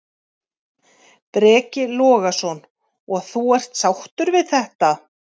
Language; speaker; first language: Icelandic; native; Icelandic